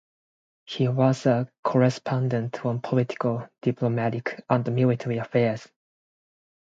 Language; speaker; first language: English; non-native, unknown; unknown